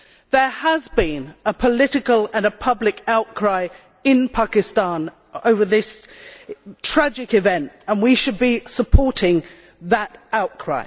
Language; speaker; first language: English; native; English